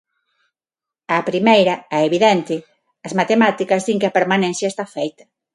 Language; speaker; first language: Galician; non-native, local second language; Spanish